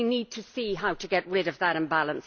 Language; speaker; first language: English; native; English